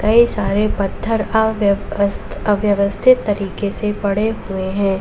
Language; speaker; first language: Hindi; native; Hindi